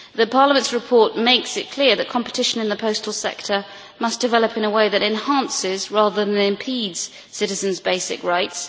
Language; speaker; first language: English; native; English